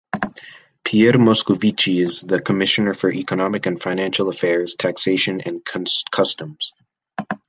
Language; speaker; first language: English; native; English